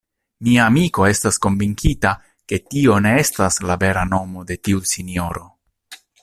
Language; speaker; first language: Esperanto; non-native, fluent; Italian